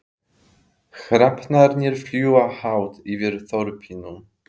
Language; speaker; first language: Icelandic; non-native, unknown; Polish